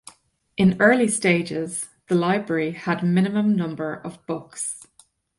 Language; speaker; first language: English; native; English